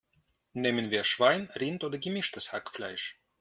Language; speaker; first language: German; non-native, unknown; Russian